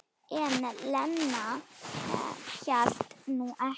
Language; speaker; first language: Icelandic; non-native, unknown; Slovak